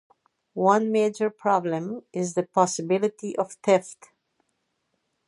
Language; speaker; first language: English; native; English